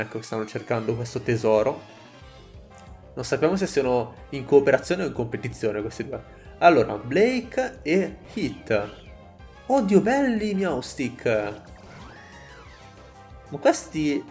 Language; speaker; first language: Italian; native; Italian